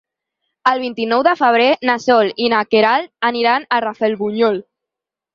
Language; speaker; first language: Catalan; native; Catalan